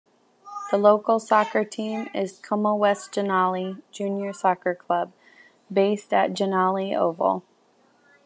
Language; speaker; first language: English; native; English